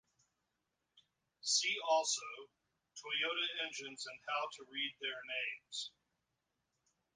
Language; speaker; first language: English; native; English